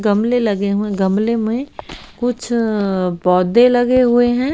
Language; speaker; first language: Hindi; native; Hindi